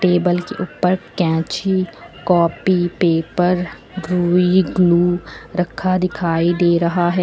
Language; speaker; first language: Hindi; native; Hindi